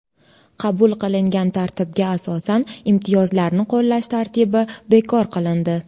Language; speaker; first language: Uzbek; native; Uzbek